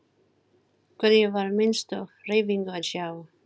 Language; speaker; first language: Icelandic; non-native, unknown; Filipino